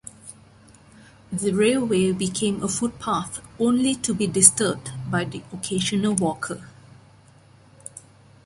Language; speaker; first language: English; non-native, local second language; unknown